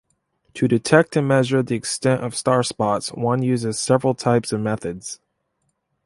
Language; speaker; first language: English; native; English